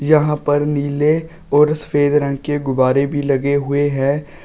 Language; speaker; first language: Hindi; native; Hindi